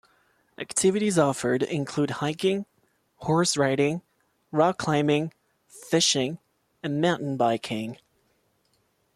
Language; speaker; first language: English; non-native, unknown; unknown